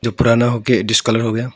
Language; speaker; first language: Hindi; non-native, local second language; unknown